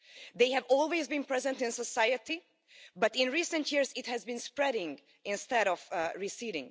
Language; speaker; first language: English; non-native, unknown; Hungarian